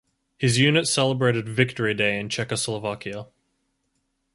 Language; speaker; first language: English; native; English